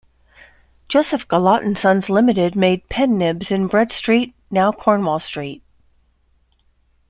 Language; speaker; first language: English; native; English